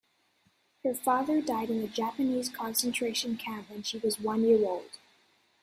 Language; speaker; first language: English; native; English